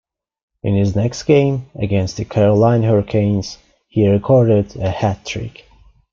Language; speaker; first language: English; non-native, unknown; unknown